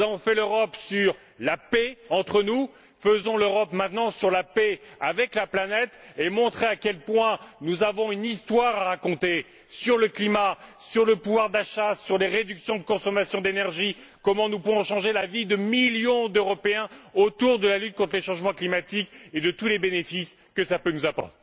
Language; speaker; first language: French; native; French